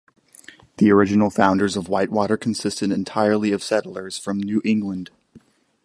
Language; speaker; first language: English; native; English